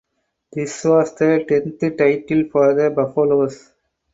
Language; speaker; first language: English; non-native, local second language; Tamil